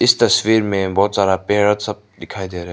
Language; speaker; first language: Hindi; non-native, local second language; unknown